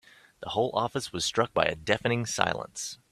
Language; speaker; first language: English; native; English